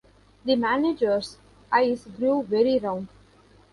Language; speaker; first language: English; non-native, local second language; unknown